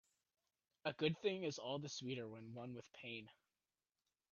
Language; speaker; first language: English; native; English